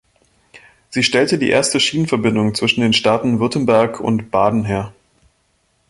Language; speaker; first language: German; native; German